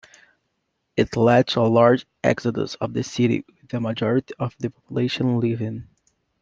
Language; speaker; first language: English; native; English